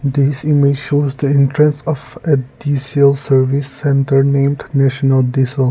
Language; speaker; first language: English; non-native, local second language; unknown